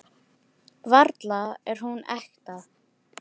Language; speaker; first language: Icelandic; non-native, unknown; Filipino